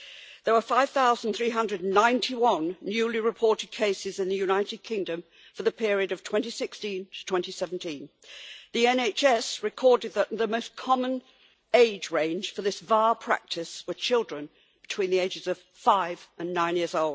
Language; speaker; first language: English; native; English